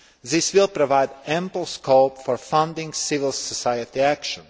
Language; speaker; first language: English; non-native, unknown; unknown